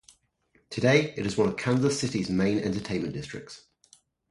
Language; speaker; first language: English; native; English